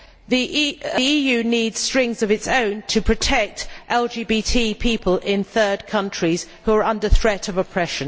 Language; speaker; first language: English; native; English